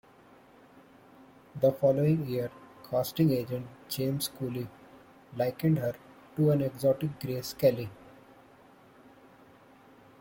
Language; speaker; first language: English; non-native, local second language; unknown